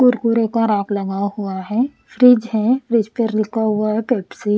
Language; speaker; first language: Hindi; non-native, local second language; Punjabi